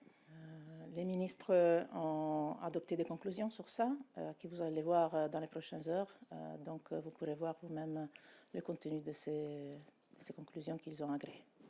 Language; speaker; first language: French; non-native, related language; Italian